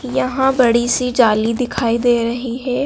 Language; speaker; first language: Hindi; native; Hindi